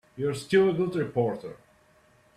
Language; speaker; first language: English; native; English